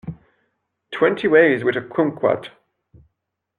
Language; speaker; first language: English; non-native, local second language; French